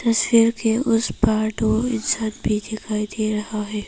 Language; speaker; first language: Hindi; non-native, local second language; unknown